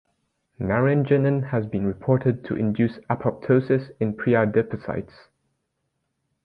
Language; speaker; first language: English; native; English